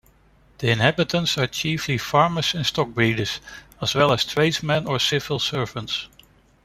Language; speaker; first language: English; non-native, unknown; Dutch